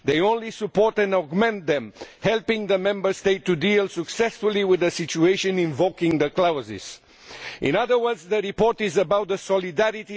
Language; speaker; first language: English; non-native, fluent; Romanian